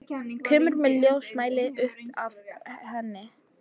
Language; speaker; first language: Icelandic; non-native, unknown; English